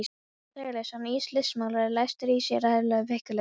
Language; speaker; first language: Icelandic; non-native, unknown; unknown